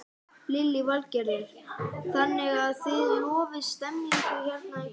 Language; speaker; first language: Icelandic; non-native, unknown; English